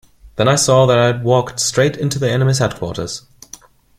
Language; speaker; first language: English; non-native, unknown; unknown